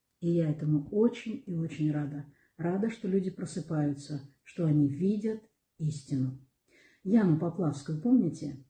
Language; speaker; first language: Russian; native; Russian